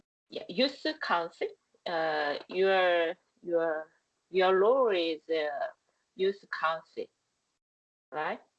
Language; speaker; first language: English; non-native, learner; Korean